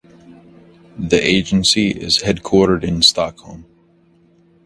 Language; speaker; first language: English; native; English